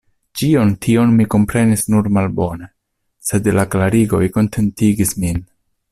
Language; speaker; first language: Esperanto; non-native, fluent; Italian